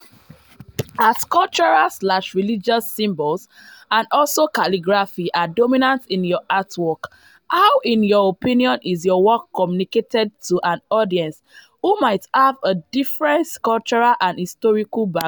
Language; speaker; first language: English; non-native, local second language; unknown